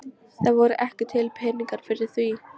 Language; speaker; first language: Icelandic; non-native, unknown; Polish